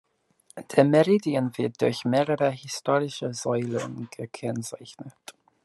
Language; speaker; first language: German; non-native, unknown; English